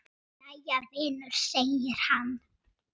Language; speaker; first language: Icelandic; native; Icelandic